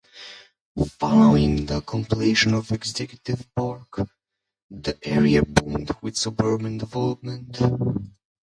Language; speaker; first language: English; non-native, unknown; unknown